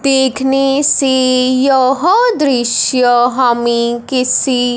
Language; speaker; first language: Hindi; non-native, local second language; Punjabi